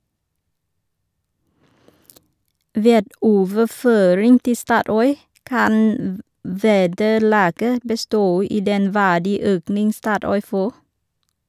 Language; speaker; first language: Norwegian; non-native, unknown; Vietnamese